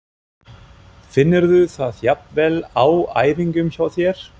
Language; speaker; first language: Icelandic; non-native, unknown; German